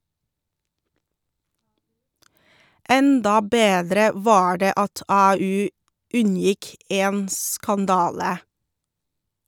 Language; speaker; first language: Norwegian; non-native, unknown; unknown